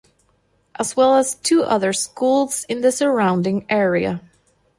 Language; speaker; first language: English; non-native, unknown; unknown